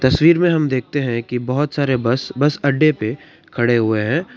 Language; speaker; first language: Hindi; non-native, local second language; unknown